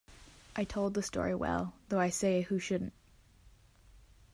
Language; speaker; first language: English; native; English